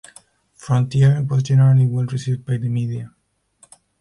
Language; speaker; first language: English; non-native, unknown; Spanish